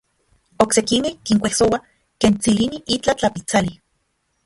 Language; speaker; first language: Central Puebla Nahuatl; non-native, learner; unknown